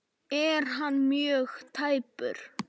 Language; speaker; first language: Icelandic; native; Icelandic